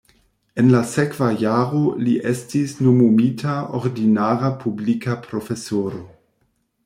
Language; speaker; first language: Esperanto; non-native, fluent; German